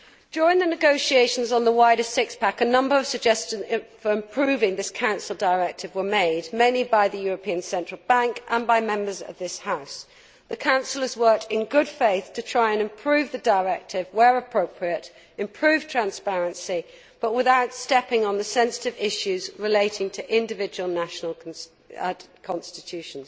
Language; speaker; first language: English; native; English